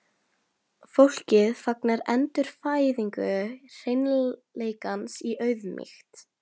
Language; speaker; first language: Icelandic; non-native, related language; Norwegian